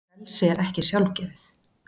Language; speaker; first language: Icelandic; native; Icelandic